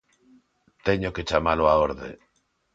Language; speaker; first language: Galician; non-native, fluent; Spanish